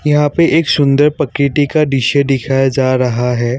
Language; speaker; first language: Hindi; non-native, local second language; Assamese